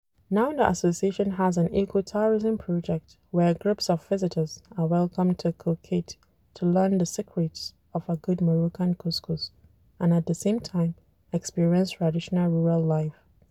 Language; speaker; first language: English; non-native, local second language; Hausa